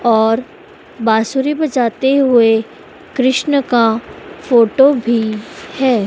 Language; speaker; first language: Hindi; native; Hindi